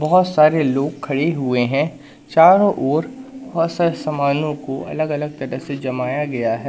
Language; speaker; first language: Hindi; native; Hindi